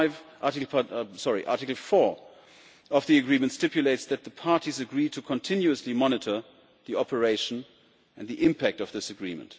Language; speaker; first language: English; non-native, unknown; German